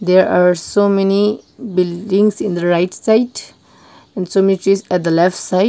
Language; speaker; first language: English; non-native, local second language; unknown